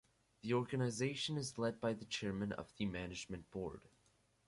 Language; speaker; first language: English; native; English